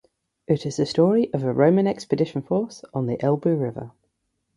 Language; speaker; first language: English; native; English